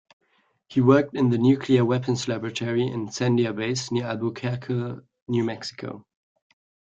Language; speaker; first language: English; non-native, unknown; German